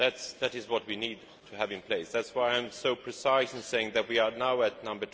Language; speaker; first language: English; non-native, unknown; Swedish